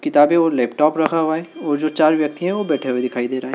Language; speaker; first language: Hindi; native; Hindi